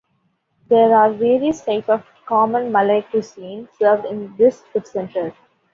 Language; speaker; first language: English; non-native, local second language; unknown